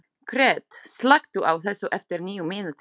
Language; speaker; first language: Icelandic; non-native, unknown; Slovak